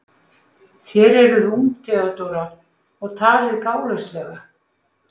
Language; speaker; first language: Icelandic; native; Icelandic